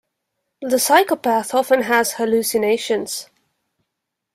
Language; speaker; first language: English; non-native, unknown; Estonian